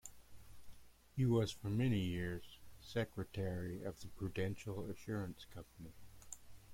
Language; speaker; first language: English; native; English